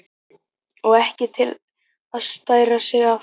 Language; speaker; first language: Icelandic; native; Icelandic